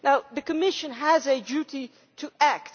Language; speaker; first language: English; non-native, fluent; Dutch